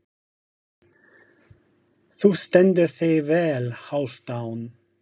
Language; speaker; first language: Icelandic; non-native, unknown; English